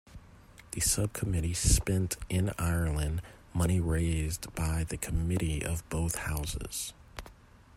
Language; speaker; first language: English; native; English